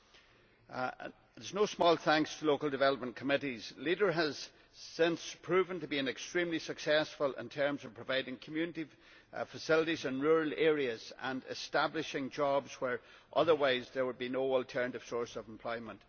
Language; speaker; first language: English; native; English